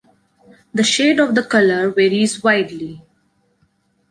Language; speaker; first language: English; non-native, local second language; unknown